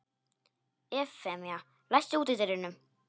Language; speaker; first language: Icelandic; non-native, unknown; Polish